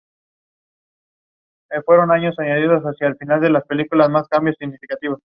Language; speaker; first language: English; non-native, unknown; Spanish